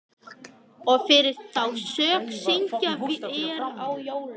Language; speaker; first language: Icelandic; native; Icelandic